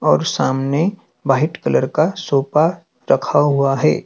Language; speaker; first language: Hindi; native; Hindi